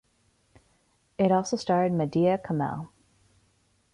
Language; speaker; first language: English; native; English